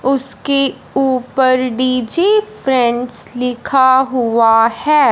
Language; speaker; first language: Hindi; non-native, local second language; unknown